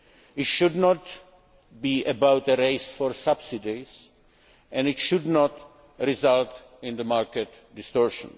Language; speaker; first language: English; non-native, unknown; Czech